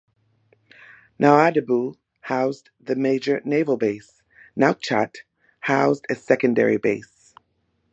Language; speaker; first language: English; native; English